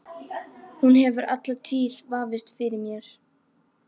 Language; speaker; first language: Icelandic; native; Icelandic